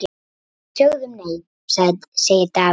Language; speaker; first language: Icelandic; native; Icelandic